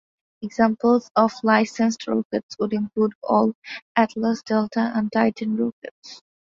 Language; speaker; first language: English; non-native, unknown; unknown